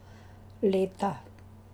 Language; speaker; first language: Slovenian; native; Slovenian